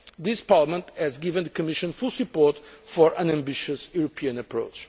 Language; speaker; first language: English; non-native, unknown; Portuguese